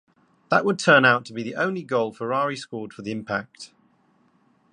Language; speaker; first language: English; native; English